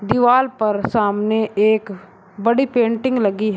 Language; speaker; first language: Hindi; native; Hindi